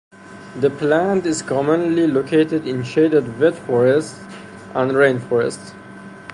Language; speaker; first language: English; non-native, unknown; Persian